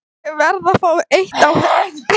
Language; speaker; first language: Icelandic; non-native, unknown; Thai